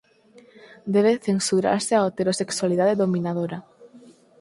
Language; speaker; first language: Galician; non-native, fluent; Spanish